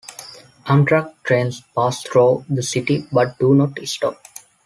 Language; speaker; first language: English; non-native, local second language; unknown